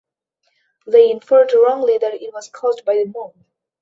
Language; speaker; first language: English; non-native, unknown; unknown